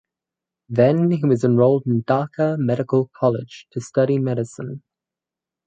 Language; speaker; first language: English; native; English